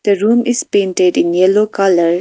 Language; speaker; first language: English; non-native, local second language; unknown